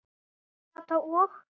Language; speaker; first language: Icelandic; native; Icelandic